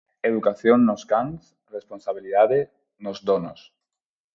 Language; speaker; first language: Galician; non-native, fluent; Spanish